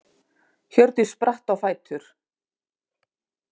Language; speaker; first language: Icelandic; native; Icelandic